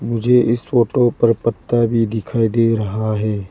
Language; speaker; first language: Hindi; non-native, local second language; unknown